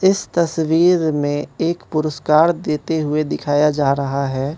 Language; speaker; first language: Hindi; non-native, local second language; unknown